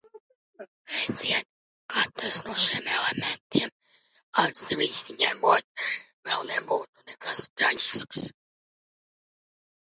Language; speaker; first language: Latvian; native; Latvian